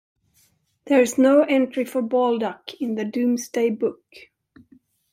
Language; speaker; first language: English; non-native, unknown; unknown